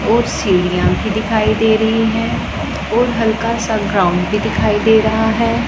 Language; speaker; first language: Hindi; non-native, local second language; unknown